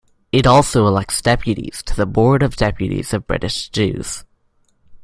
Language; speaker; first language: English; native; English